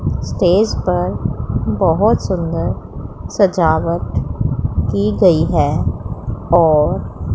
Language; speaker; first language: Hindi; non-native, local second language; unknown